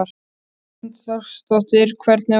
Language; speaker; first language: Icelandic; native; Icelandic